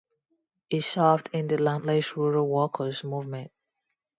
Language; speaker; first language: English; non-native, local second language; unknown